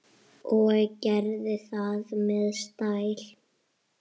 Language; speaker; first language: Icelandic; native; Icelandic